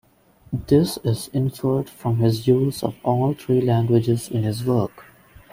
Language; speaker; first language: English; non-native, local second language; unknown